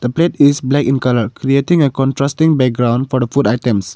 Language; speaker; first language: English; non-native, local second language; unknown